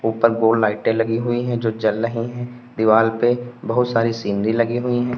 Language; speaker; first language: Hindi; native; Hindi